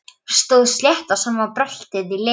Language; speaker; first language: Icelandic; non-native, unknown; Polish